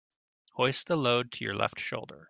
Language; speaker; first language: English; native; English